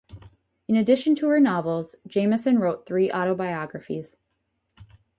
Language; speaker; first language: English; native; English